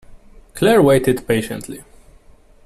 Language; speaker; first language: English; non-native, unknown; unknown